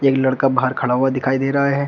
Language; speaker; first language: Hindi; native; Hindi